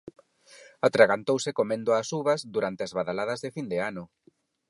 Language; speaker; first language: Galician; non-native, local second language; Spanish